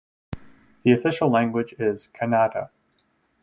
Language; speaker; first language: English; native; English